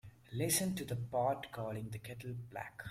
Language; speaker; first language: English; non-native, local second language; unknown